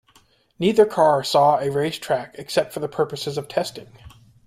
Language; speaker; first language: English; native; English